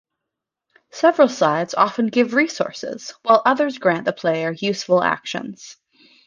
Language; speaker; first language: English; native; English